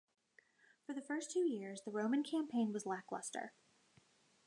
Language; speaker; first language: English; native; English